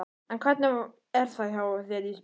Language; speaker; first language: Icelandic; native; Icelandic